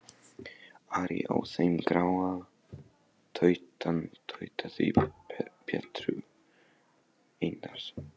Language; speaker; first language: Icelandic; non-native, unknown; Polish